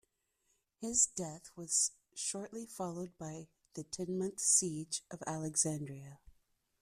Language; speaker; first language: English; native; English